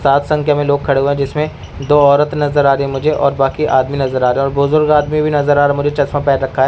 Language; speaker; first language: Hindi; native; Hindi